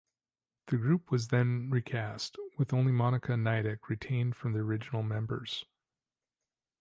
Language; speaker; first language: English; native; English